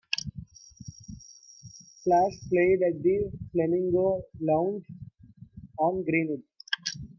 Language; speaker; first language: English; non-native, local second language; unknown